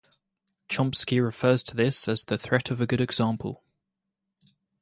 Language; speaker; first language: English; native; English